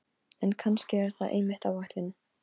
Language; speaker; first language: Icelandic; non-native, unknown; Polish